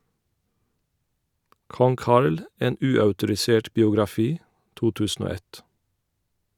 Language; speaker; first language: Norwegian; non-native, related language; Faroese